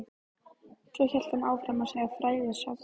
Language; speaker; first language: Icelandic; native; Icelandic